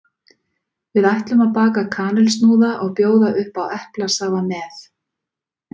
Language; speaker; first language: Icelandic; native; Icelandic